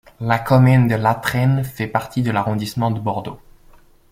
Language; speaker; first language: French; native; French